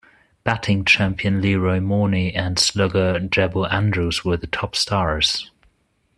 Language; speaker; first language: English; non-native, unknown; German